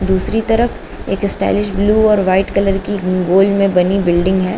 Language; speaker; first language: Hindi; native; Hindi